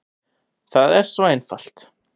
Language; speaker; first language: Icelandic; native; Icelandic